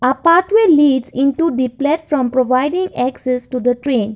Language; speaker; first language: English; non-native, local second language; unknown